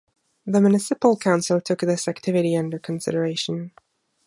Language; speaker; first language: English; non-native, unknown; German